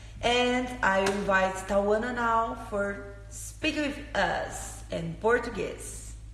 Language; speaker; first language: English; non-native, learner; Portuguese